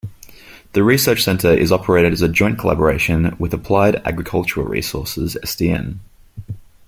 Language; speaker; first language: English; native; English